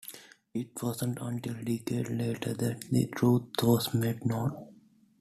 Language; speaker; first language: English; non-native, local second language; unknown